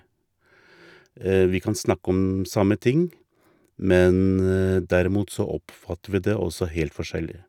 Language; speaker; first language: Norwegian; native; Norwegian